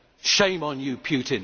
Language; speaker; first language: English; native; English